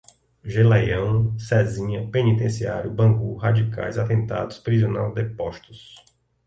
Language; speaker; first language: Portuguese; native; Portuguese